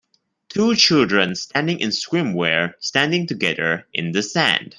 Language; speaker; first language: English; non-native, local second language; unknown